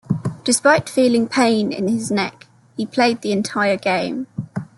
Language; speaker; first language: English; native; English